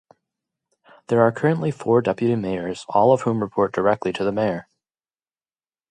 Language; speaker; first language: English; native; English